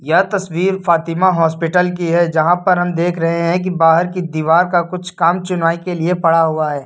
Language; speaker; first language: Hindi; native; Hindi